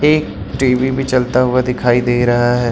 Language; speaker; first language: Hindi; native; Hindi